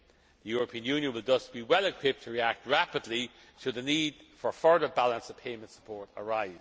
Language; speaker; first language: English; non-native, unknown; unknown